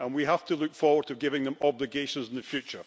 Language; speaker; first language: English; native; English